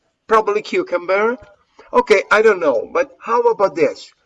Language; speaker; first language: English; non-native, fluent; Spanish